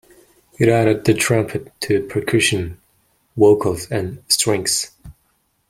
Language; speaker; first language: English; non-native, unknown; Mongolian